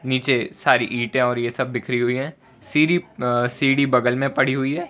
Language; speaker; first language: Hindi; non-native, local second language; Gujarati